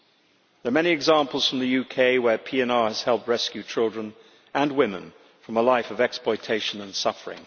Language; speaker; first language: English; native; English